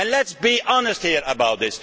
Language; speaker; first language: English; non-native, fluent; Dutch